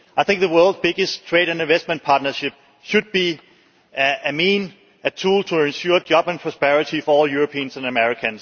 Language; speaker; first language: English; non-native, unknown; Danish